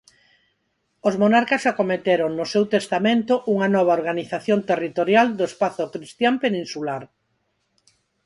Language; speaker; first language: Galician; non-native, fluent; Spanish